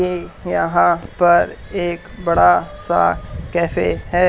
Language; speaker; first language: Hindi; native; Hindi